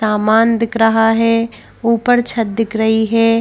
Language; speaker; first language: Hindi; native; Hindi